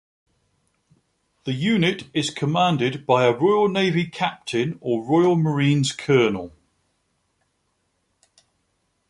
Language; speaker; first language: English; native; English